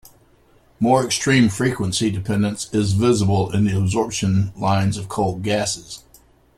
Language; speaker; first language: English; native; English